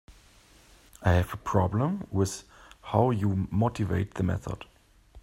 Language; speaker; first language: English; native; English